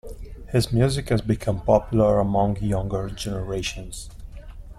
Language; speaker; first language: English; non-native, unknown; Italian